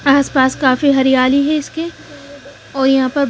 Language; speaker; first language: Hindi; native; Hindi